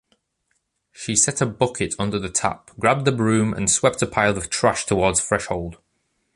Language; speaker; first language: English; native; English